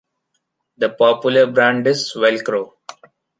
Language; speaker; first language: English; non-native, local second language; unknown